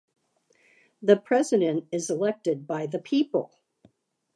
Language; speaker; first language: English; native; English